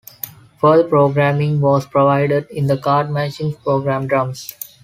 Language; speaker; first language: English; non-native, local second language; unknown